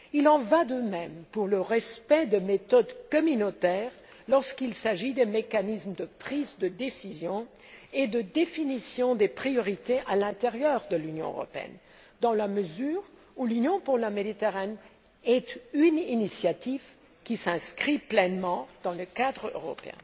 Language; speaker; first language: French; non-native, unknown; German